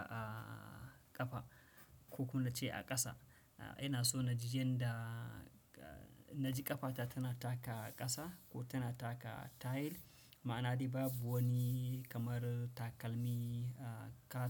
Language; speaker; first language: Hausa; non-native, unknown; Fula